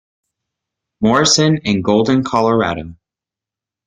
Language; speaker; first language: English; native; English